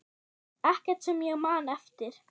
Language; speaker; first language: Icelandic; non-native, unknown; German